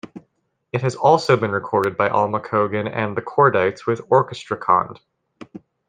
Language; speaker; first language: English; native; English